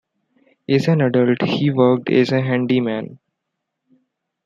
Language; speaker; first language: English; non-native, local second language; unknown